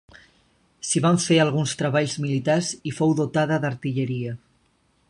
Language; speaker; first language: Catalan; native; Catalan